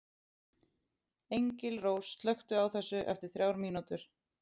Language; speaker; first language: Icelandic; native; Icelandic